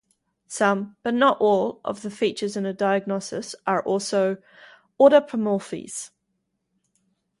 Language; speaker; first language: English; native; English